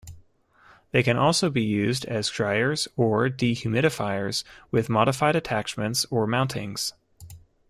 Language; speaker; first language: English; native; English